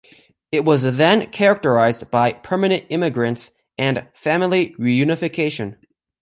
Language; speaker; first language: English; native; English